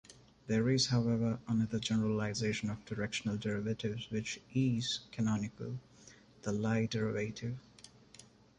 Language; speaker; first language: English; non-native, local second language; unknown